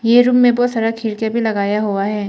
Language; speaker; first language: Hindi; non-native, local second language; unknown